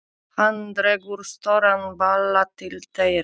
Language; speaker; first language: Icelandic; non-native, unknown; Polish